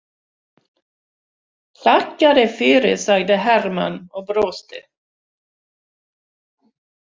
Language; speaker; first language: Icelandic; non-native, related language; Swedish